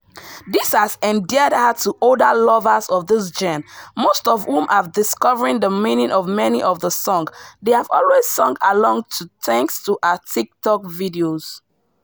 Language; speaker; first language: English; non-native, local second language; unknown